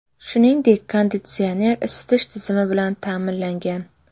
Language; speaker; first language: Uzbek; native; Uzbek